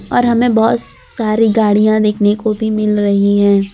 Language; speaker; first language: Hindi; non-native, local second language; Gujarati